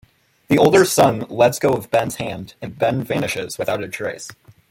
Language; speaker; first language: English; native; English